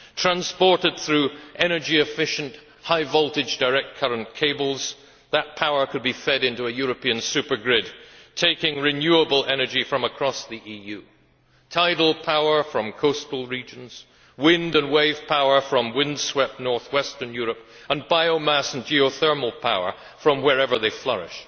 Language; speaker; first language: English; native; English